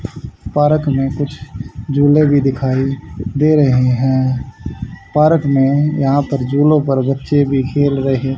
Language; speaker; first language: Hindi; native; Hindi